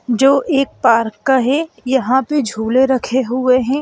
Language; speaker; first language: Hindi; native; Hindi